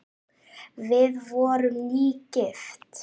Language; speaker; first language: Icelandic; native; Icelandic